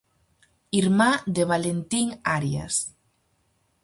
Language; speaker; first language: Galician; native; Galician